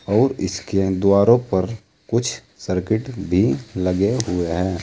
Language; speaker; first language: Hindi; native; Hindi